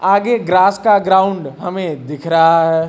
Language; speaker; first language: Hindi; native; Hindi